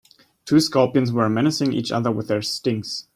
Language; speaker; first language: English; non-native, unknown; German